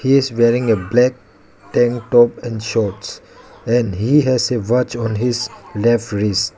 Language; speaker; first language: English; non-native, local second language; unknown